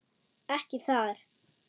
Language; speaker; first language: Icelandic; non-native, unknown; German